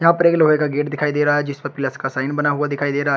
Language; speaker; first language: Hindi; native; Hindi